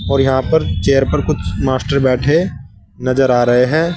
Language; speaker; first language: Hindi; native; Hindi